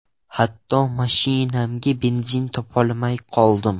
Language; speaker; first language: Uzbek; non-native, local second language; Russian